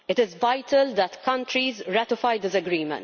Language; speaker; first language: English; non-native, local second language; Maltese